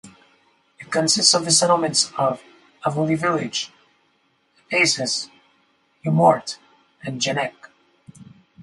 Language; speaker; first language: English; native; English